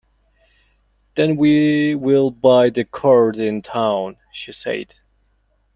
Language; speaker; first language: English; non-native, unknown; Mongolian